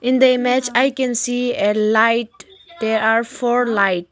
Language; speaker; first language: English; non-native, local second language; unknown